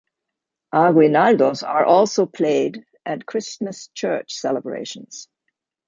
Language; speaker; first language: English; native; English